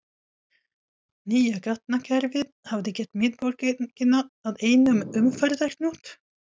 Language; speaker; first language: Icelandic; non-native, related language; Swedish